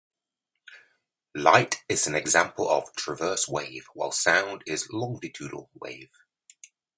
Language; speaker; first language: English; native; English